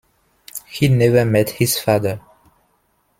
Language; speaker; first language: English; non-native, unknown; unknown